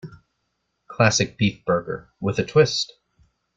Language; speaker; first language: English; native; English